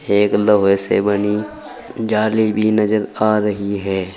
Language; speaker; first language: Hindi; native; Hindi